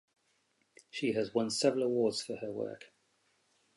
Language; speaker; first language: English; native; English